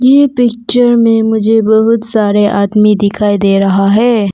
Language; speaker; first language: Hindi; non-native, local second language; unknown